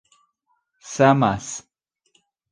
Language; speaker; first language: Esperanto; non-native, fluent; Spanish